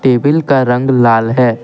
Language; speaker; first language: Hindi; non-native, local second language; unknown